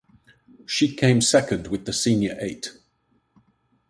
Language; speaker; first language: English; native; English